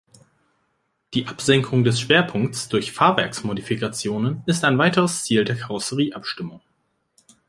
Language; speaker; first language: German; native; German